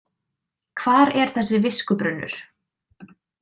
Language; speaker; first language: Icelandic; native; Icelandic